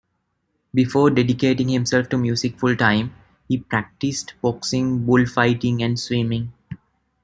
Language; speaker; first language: English; non-native, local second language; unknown